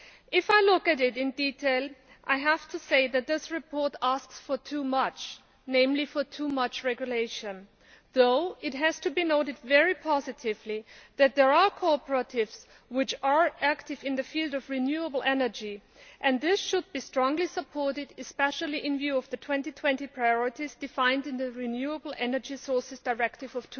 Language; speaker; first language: English; non-native, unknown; Greek